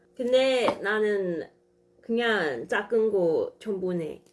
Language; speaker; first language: Korean; native; Korean